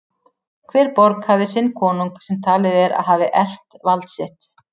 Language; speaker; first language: Icelandic; native; Icelandic